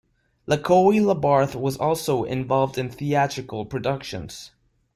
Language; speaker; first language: English; non-native, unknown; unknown